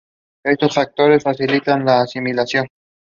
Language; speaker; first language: English; non-native, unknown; Spanish